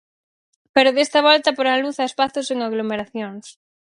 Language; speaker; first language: Galician; native; Galician